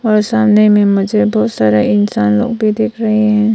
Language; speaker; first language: Hindi; non-native, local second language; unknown